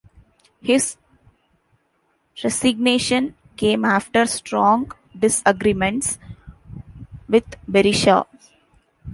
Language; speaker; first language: English; non-native, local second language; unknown